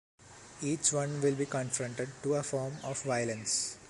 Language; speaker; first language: English; non-native, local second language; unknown